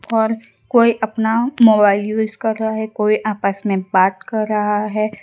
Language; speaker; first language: Hindi; non-native, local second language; Gujarati